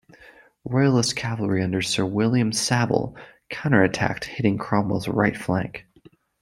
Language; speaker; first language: English; native; English